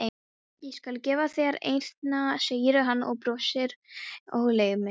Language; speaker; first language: Icelandic; non-native, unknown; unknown